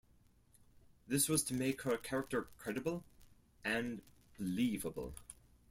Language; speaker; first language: English; non-native, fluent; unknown